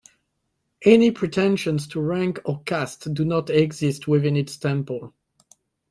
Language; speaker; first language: English; non-native, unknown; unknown